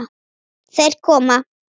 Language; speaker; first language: Icelandic; native; Icelandic